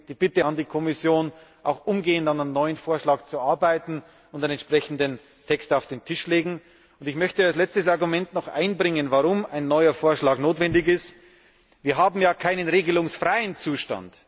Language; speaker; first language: German; native; German